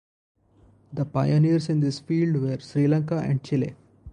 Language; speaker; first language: English; non-native, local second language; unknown